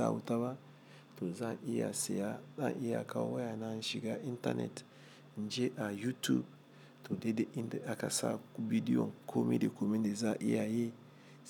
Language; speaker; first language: Hausa; non-native, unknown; Igbo